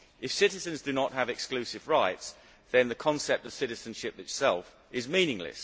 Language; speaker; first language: English; native; English